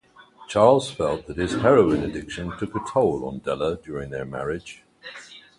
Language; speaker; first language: English; native; English